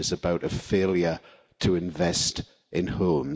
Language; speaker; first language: English; native; English